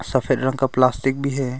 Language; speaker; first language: Hindi; non-native, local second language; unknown